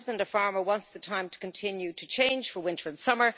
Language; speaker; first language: English; native; English